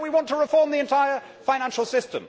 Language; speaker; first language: English; native; English